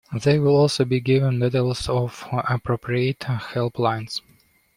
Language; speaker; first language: English; non-native, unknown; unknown